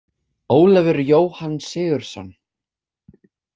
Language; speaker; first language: Icelandic; non-native, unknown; English